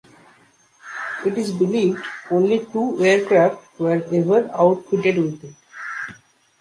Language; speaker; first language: English; non-native, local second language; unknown